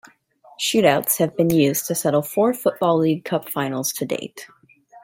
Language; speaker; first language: English; native; English